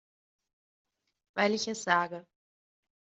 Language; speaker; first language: German; native; German